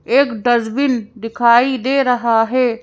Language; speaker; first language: Hindi; native; Hindi